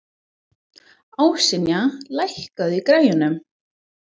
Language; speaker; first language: Icelandic; non-native, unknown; English